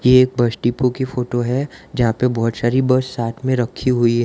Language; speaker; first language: Hindi; non-native, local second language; Gujarati